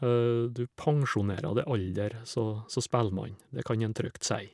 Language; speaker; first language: Norwegian; native; Norwegian